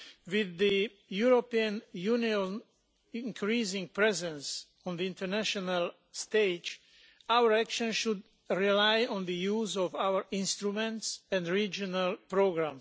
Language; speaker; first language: English; non-native, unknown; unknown